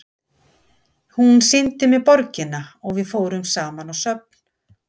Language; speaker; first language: Icelandic; native; Icelandic